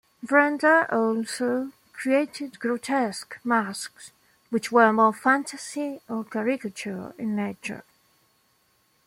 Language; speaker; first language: English; non-native, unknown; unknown